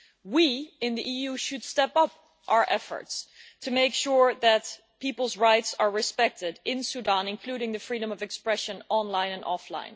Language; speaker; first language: English; non-native, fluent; Dutch